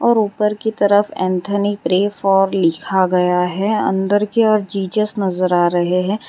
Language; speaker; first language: Hindi; non-native, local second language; Gujarati